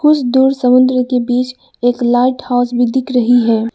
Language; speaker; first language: Hindi; non-native, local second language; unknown